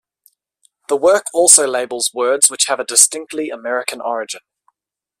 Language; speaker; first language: English; native; English